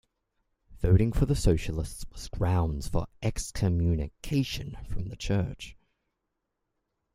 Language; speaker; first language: English; native; English